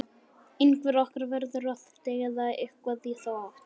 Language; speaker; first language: Icelandic; native; Icelandic